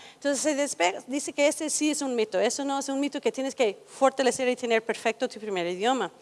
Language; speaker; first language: Spanish; non-native, fluent; English